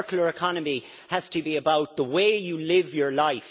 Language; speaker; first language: English; native; English